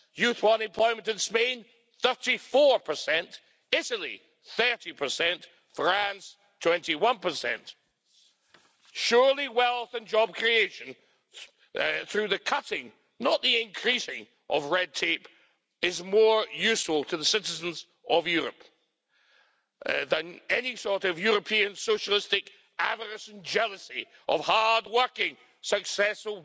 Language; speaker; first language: English; native; English